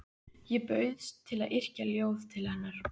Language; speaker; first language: Icelandic; native; Icelandic